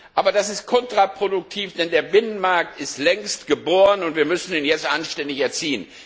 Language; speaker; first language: German; non-native, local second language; Luxembourgish